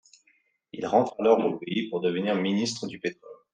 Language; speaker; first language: French; native; French